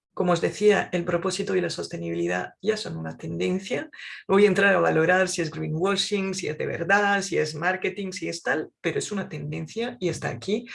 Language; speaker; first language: Spanish; non-native, fluent; French